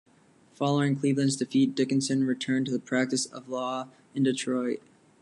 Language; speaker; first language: English; native; English